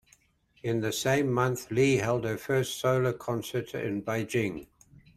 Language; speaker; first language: English; native; English